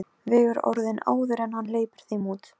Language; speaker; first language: Icelandic; non-native, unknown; Polish